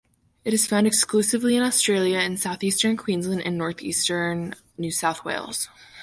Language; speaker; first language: English; native; English